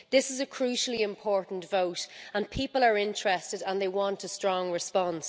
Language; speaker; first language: English; native; English